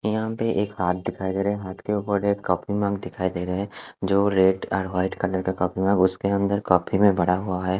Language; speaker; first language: Hindi; non-native, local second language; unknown